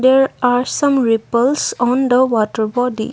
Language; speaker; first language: English; non-native, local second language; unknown